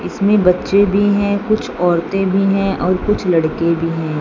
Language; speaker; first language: Hindi; non-native, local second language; Punjabi